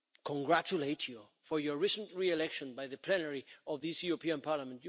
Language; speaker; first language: English; non-native, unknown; Spanish